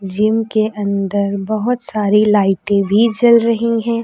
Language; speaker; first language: Hindi; native; Hindi